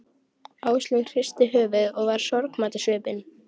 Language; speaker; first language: Icelandic; native; Icelandic